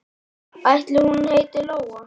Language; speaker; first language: Icelandic; native; Icelandic